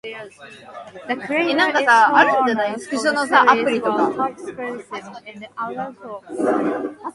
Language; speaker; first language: English; non-native, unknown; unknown